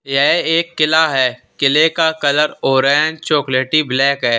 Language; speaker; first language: Hindi; native; Hindi